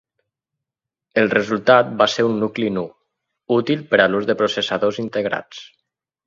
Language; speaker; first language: Catalan; native; Catalan